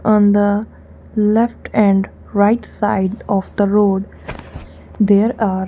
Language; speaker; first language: English; non-native, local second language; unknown